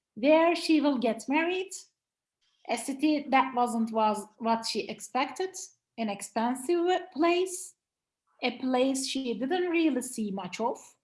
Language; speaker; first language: English; non-native, fluent; Turkish